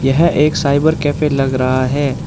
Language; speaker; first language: Hindi; non-native, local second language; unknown